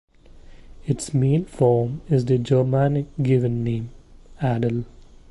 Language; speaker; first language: English; non-native, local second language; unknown